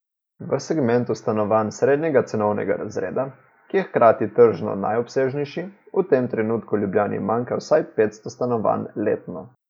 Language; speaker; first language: Slovenian; native; Slovenian